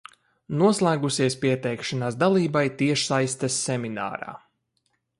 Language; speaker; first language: Latvian; native; Latvian